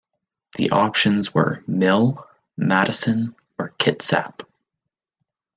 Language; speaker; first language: English; native; English